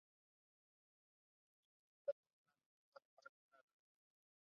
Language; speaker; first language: English; non-native, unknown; Spanish